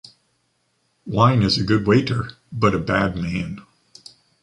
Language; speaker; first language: English; native; English